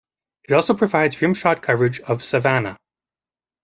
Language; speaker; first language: English; native; English